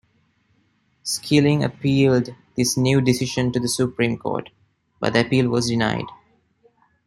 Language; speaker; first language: English; non-native, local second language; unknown